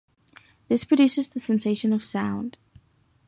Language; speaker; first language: English; native; English